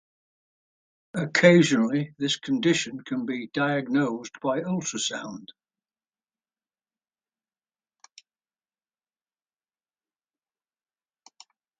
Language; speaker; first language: English; native; English